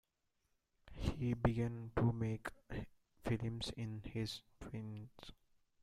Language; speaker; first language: English; non-native, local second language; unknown